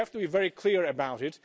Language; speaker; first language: English; non-native, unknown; Hungarian